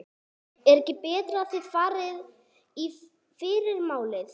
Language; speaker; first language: Icelandic; non-native, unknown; English